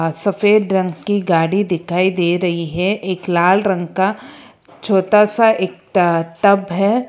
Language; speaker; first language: Hindi; non-native, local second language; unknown